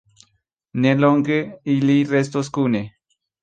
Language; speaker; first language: Esperanto; non-native, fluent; Spanish